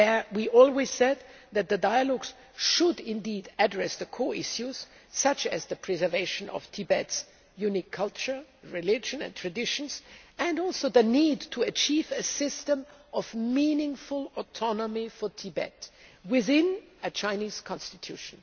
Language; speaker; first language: English; non-native, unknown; German